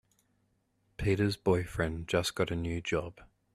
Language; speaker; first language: English; native; English